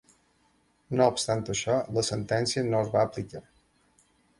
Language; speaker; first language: Catalan; native; Catalan